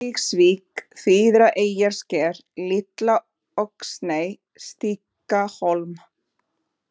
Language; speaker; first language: Icelandic; non-native, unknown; Portuguese